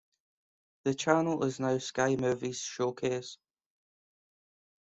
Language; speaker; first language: English; native; English